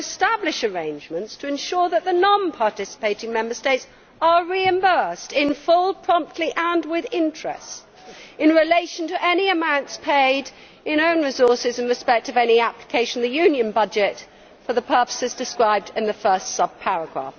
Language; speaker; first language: English; native; English